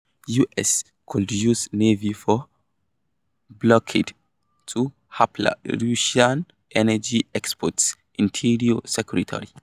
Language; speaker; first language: English; non-native, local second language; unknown